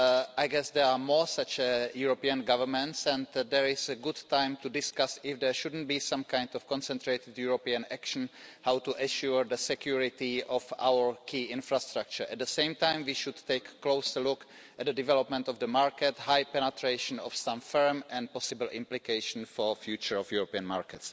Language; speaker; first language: English; non-native, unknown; Czech